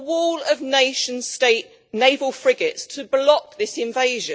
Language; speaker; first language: English; native; English